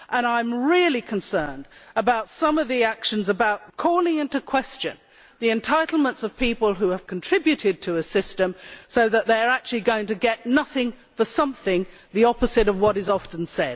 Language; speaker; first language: English; native; English